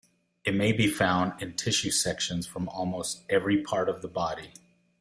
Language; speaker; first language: English; non-native, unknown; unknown